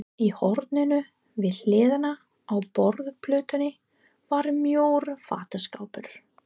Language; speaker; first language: Icelandic; non-native, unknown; English